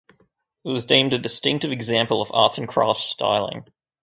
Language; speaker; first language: English; native; English